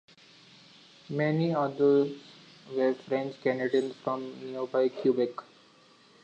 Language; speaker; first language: English; non-native, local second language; Marathi